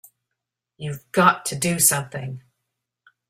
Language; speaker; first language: English; native; English